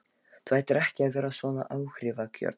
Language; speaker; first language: Icelandic; non-native, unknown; Lithuanian